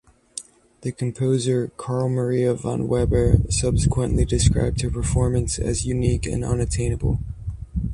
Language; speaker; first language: English; native; English